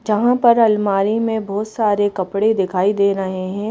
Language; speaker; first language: Hindi; native; Hindi